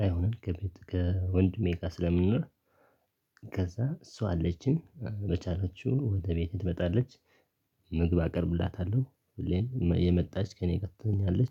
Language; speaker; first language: Amharic; non-native, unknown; Tigrinya